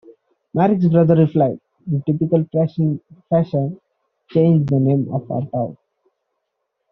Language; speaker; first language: English; non-native, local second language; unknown